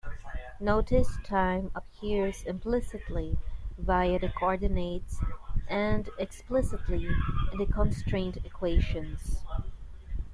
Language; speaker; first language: English; non-native, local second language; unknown